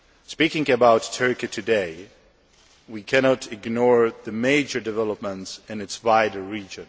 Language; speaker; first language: English; non-native, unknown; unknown